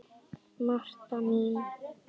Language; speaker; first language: Icelandic; native; Icelandic